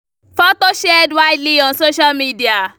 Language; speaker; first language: English; non-native, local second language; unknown